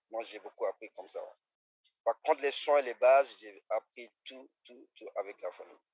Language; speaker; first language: French; non-native, local second language; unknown